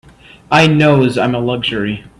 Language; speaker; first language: English; native; English